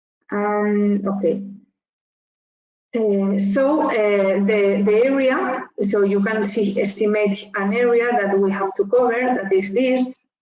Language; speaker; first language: English; non-native, fluent; Spanish